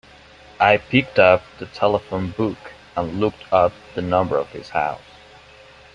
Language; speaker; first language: English; non-native, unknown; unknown